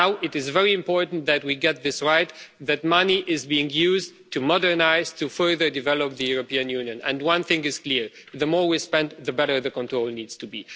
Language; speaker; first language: English; non-native, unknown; Romanian